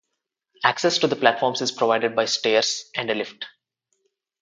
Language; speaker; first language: English; non-native, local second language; Telugu